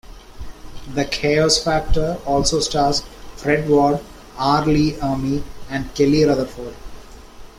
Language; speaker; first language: English; non-native, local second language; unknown